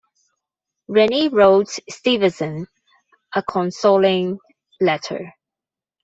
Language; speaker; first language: English; non-native, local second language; Cantonese